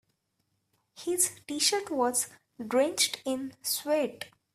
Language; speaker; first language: English; non-native, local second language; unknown